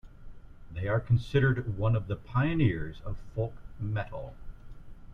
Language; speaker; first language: English; native; English